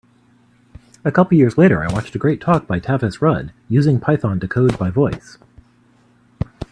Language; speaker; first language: English; native; English